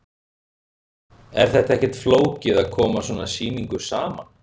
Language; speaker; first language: Icelandic; native; Icelandic